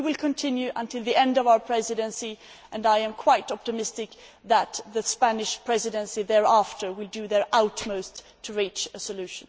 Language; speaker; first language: English; non-native, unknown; Swedish